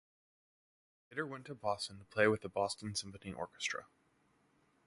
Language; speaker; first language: English; native; English